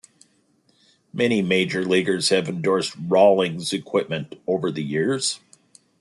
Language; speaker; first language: English; native; English